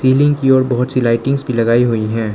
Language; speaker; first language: Hindi; non-native, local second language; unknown